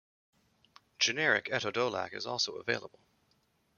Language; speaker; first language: English; native; English